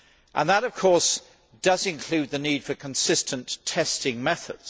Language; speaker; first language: English; native; English